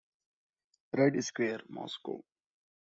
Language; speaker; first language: English; non-native, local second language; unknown